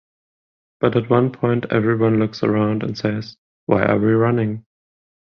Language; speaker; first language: English; non-native, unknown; German